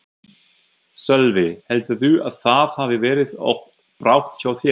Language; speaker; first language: Icelandic; non-native, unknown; German